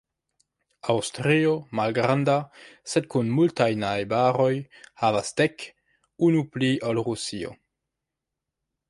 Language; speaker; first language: Esperanto; non-native, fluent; French